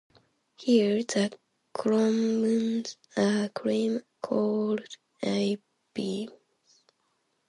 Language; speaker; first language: English; non-native, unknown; Japanese